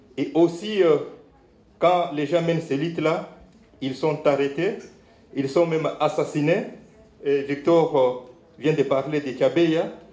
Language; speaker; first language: French; non-native, local second language; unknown